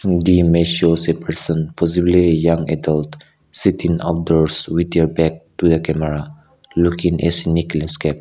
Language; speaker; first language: English; non-native, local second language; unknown